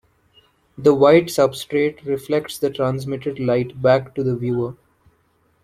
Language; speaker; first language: English; non-native, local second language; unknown